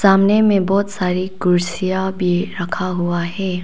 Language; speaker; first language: Hindi; non-native, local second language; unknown